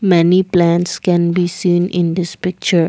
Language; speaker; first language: English; non-native, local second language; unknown